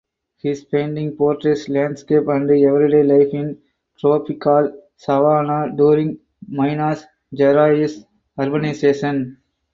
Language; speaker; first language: English; non-native, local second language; Tamil